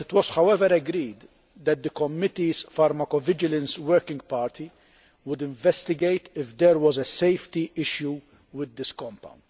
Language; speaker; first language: English; non-native, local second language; Maltese